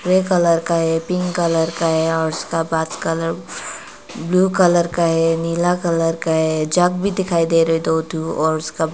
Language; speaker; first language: Hindi; non-native, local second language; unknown